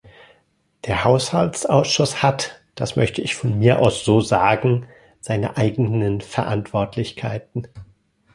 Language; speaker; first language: German; native; German